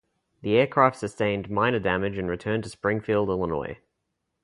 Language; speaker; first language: English; native; English